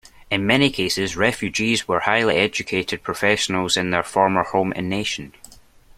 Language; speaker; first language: English; native; English